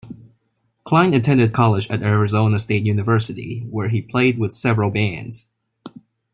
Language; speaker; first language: English; non-native, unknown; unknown